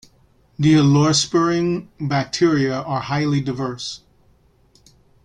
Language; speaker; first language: English; native; English